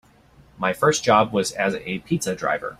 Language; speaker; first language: English; native; English